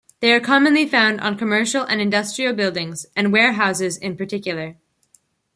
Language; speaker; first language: English; native; English